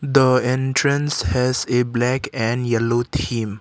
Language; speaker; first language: English; non-native, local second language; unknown